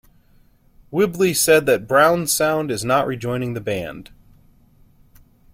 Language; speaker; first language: English; native; English